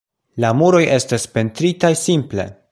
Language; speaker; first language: Esperanto; non-native, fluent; Polish